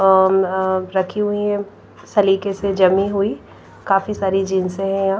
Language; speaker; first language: Hindi; non-native, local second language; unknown